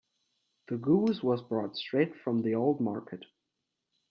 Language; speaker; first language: English; native; English